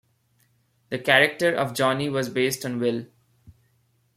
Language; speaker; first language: English; non-native, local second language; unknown